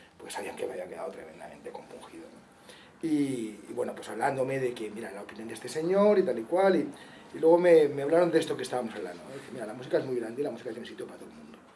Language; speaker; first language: Spanish; native; Spanish